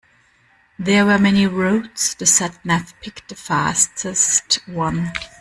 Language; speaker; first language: English; non-native, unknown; German